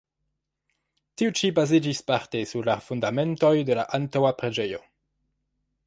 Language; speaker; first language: Esperanto; non-native, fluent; French